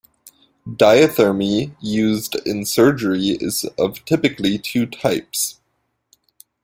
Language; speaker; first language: English; native; English